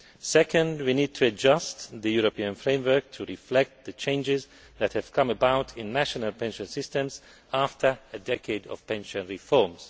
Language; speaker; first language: English; non-native, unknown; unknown